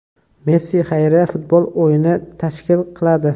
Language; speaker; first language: Uzbek; native; Uzbek